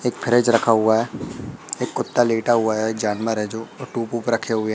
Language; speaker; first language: Hindi; native; Hindi